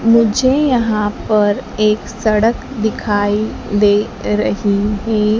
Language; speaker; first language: Hindi; native; Hindi